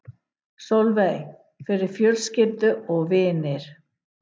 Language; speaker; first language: Icelandic; non-native, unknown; English